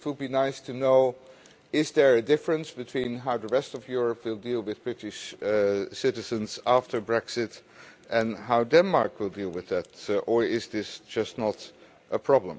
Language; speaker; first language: English; non-native, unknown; Dutch